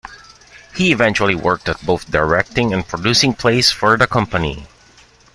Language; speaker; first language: English; non-native, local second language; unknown